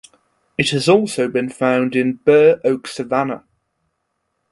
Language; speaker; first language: English; non-native, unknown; German